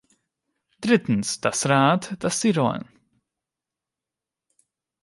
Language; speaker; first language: German; non-native, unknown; Hungarian